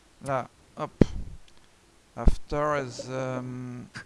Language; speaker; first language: English; non-native, learner; French